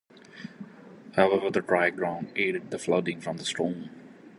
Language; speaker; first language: English; non-native, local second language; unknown